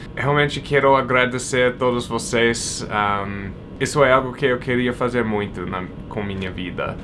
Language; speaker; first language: Portuguese; non-native, fluent; English